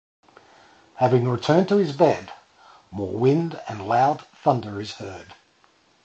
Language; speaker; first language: English; native; English